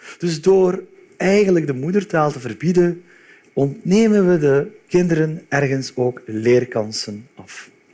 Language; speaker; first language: Dutch; native; Dutch